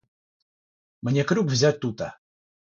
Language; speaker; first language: Russian; non-native, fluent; Georgian